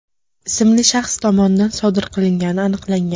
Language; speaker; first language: Uzbek; native; Uzbek